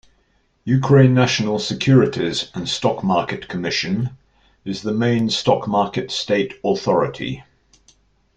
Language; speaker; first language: English; native; English